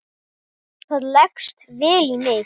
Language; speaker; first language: Icelandic; non-native, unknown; Portuguese